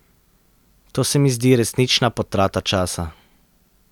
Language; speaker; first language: Slovenian; native; Slovenian